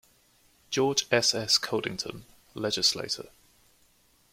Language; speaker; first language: English; native; English